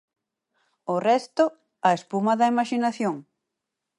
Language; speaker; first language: Galician; native; Galician